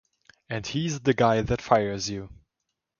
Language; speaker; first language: English; non-native, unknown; German